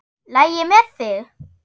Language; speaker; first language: Icelandic; non-native, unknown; German